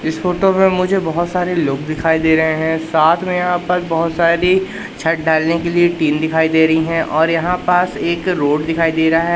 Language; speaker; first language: Hindi; native; Hindi